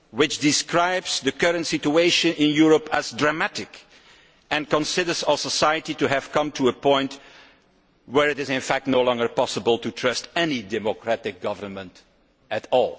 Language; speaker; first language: English; non-native, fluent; Dutch